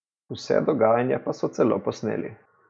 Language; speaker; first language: Slovenian; native; Slovenian